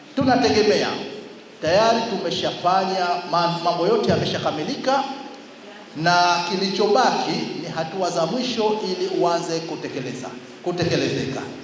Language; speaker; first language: Swahili; native; Swahili